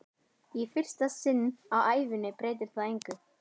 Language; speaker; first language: Icelandic; native; Icelandic